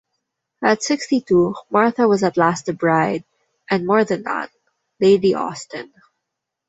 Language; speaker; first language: English; non-native, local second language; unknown